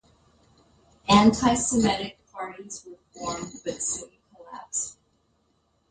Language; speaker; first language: English; native; English